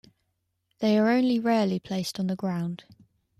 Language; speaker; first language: English; native; English